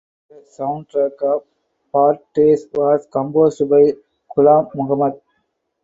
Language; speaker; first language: English; non-native, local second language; Tamil